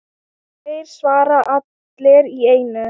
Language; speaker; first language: Icelandic; non-native, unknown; Thai